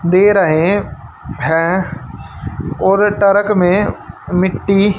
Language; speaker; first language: Hindi; native; Hindi